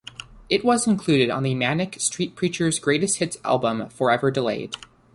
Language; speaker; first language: English; native; English